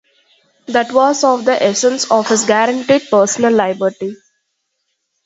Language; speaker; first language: English; non-native, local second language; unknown